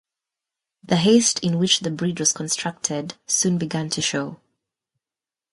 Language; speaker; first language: English; non-native, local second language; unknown